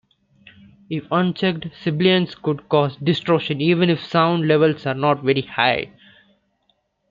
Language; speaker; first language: English; non-native, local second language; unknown